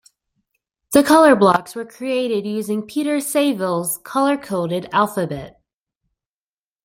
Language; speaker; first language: English; native; English